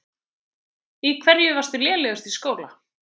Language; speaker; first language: Icelandic; native; Icelandic